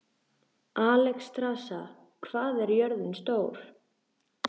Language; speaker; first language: Icelandic; native; Icelandic